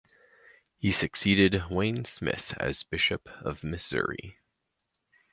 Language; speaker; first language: English; native; English